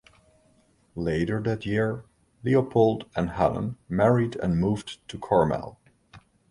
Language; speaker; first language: English; non-native, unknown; Dutch